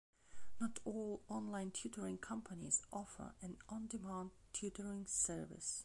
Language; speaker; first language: English; non-native, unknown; Belarusian